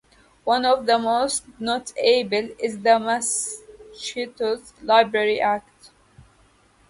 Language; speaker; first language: English; native; English